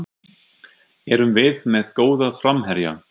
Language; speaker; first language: Icelandic; non-native, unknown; German